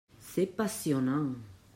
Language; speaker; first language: French; non-native, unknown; Catalan